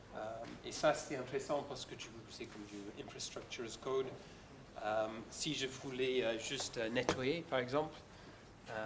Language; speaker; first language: French; non-native, fluent; English